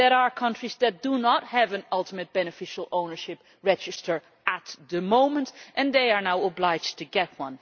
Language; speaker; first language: English; non-native, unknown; Dutch